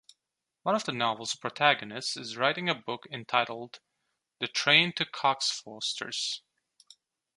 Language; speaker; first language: English; non-native, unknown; Turkish